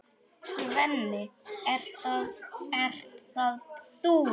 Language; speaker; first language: Icelandic; non-native, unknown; Polish